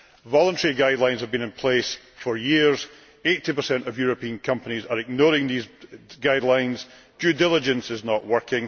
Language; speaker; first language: English; native; English